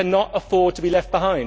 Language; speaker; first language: English; native; English